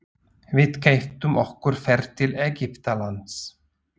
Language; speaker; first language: Icelandic; non-native, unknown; Slovak